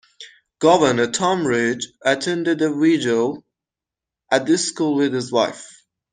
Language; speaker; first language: English; non-native, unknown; Persian